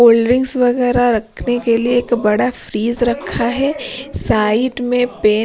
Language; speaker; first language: Hindi; non-native, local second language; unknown